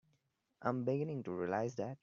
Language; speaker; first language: English; non-native, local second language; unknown